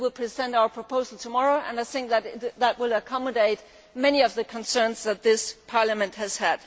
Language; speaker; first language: English; non-native, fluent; Danish